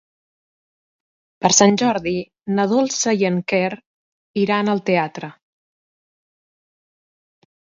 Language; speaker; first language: Catalan; native; Catalan